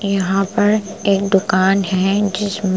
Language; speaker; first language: Hindi; non-native, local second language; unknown